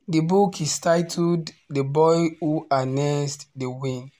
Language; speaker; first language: English; non-native, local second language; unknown